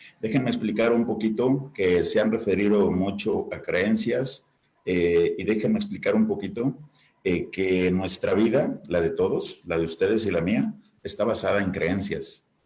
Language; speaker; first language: Spanish; native; Spanish